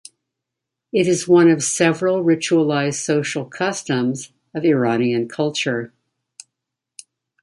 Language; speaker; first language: English; native; English